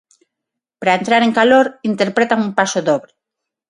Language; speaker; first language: Galician; non-native, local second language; Spanish